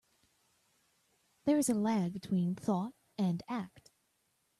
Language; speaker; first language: English; native; English